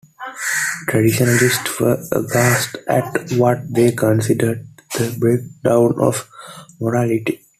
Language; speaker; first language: English; non-native, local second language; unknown